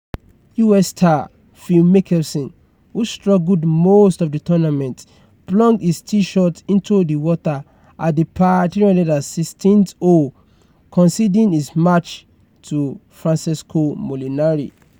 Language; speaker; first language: English; non-native, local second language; Yoruba